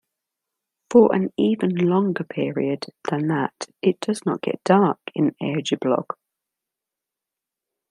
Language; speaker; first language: English; native; English